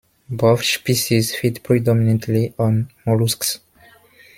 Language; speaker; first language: English; non-native, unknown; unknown